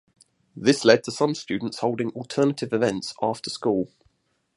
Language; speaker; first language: English; native; English